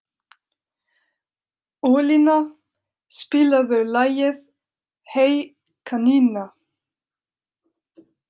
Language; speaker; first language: Icelandic; non-native, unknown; French